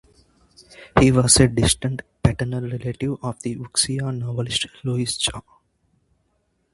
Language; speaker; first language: English; non-native, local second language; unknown